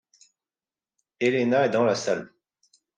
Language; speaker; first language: French; native; French